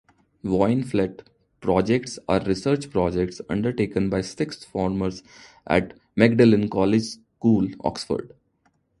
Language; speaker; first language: English; non-native, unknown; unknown